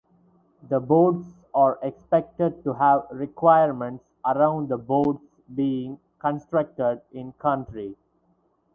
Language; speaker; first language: English; non-native, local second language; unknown